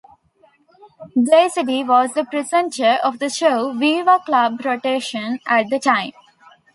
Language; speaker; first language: English; non-native, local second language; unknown